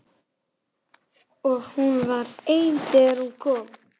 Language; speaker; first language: Icelandic; native; Icelandic